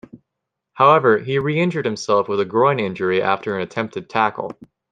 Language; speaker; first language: English; native; English